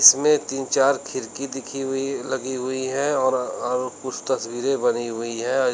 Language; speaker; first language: Hindi; native; Hindi